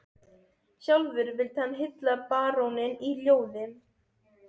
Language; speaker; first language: Icelandic; non-native, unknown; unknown